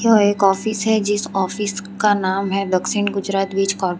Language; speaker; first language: Hindi; non-native, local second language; Gujarati